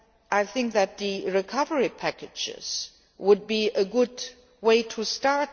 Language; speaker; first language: English; non-native, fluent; Luxembourgish